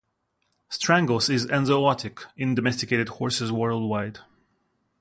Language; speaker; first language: English; non-native, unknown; Russian